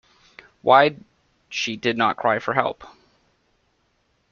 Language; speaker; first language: English; native; English